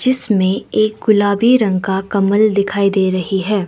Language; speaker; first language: Hindi; non-native, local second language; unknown